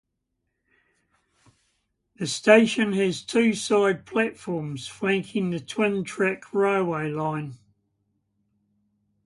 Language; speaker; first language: English; native; English